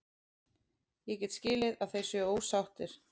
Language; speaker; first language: Icelandic; native; Icelandic